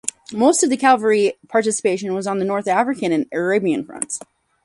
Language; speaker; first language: English; native; English